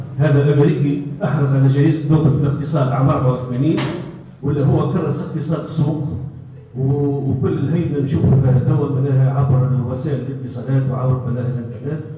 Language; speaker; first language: Arabic; native; Arabic